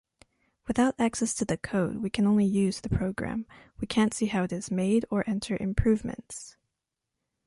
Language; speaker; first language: English; non-native, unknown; French